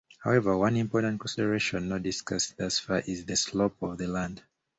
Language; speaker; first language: English; native; English